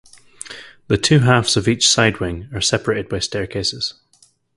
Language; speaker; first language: English; native; English